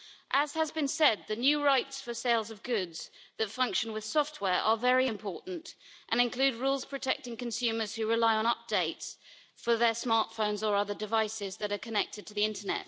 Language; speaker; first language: English; native; English